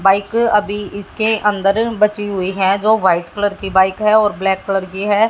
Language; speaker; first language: Hindi; native; Hindi